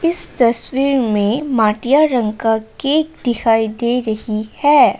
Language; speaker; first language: Hindi; non-native, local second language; Assamese